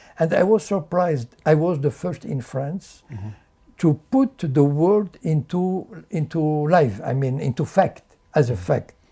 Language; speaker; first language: English; non-native, fluent; French